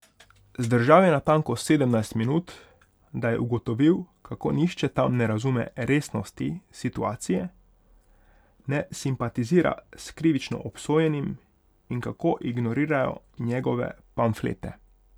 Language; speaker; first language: Slovenian; non-native, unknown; Hungarian